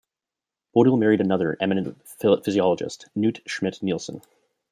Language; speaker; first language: English; native; English